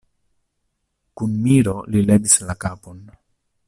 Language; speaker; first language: Esperanto; non-native, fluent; Italian